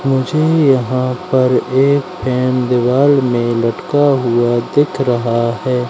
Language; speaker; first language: Hindi; native; Hindi